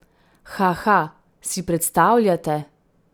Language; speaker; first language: Slovenian; native; Slovenian